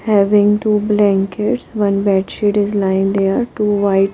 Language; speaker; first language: English; non-native, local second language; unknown